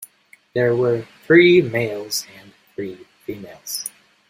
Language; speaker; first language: English; native; English